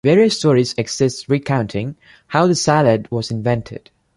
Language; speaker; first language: English; non-native, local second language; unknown